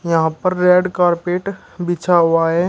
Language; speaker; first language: Hindi; native; Hindi